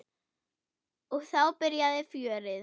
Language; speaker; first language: Icelandic; non-native, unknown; German